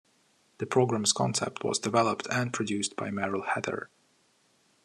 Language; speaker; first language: English; non-native, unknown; Ukrainian